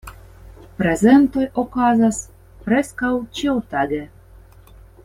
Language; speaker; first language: Esperanto; non-native, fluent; Russian